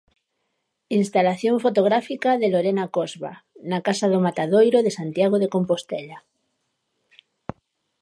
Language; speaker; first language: Galician; native; Galician